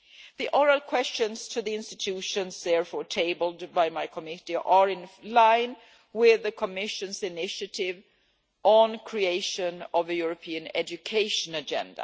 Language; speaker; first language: English; non-native, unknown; Swedish